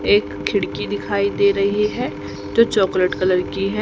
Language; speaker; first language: Hindi; native; Hindi